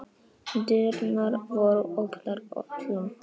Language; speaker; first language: Icelandic; non-native, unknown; Polish